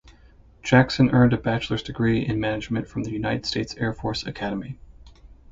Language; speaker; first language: English; native; English